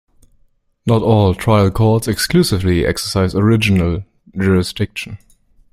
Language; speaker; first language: English; native; English